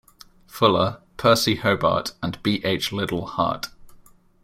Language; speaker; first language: English; native; English